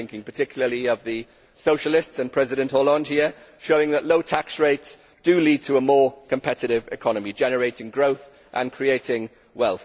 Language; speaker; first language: English; native; English